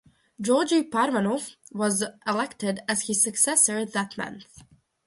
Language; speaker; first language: English; non-native, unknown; Russian